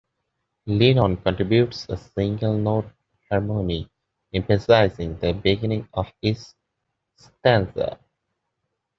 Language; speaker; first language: English; native; English